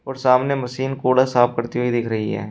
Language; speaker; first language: Hindi; native; Hindi